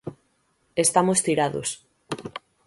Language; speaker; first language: Galician; native; Galician